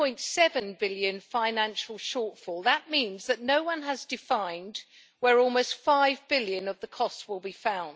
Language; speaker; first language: English; native; English